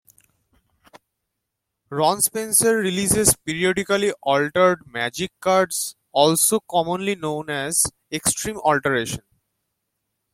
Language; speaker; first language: English; non-native, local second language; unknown